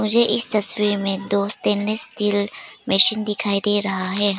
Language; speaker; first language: Hindi; non-native, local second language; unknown